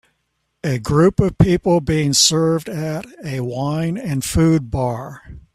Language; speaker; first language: English; native; English